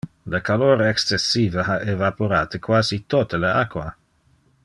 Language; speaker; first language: Interlingua; non-native, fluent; Dutch